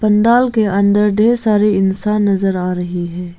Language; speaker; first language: Hindi; non-native, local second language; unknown